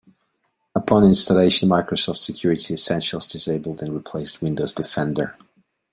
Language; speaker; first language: English; non-native, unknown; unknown